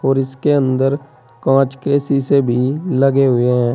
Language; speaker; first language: Hindi; native; Hindi